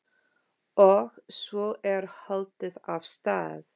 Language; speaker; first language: Icelandic; non-native, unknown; English